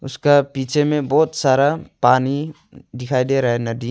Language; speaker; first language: Hindi; non-native, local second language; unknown